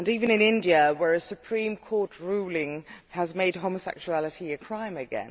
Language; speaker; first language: English; non-native, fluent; Dutch